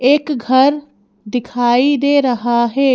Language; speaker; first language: Hindi; native; Hindi